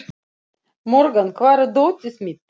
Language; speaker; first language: Icelandic; non-native, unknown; Russian